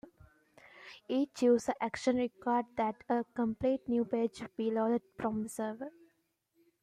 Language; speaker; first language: English; native; English